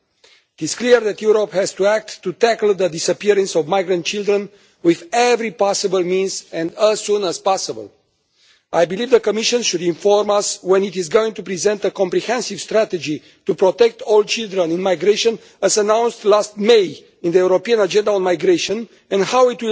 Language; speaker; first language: English; non-native, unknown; Romanian